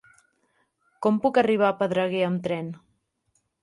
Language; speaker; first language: Catalan; native; Catalan